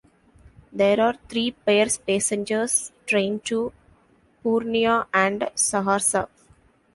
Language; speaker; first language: English; non-native, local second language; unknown